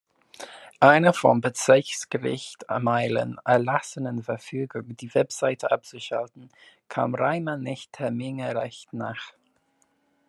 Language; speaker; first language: German; non-native, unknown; English